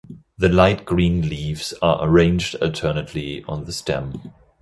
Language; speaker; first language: English; non-native, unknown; German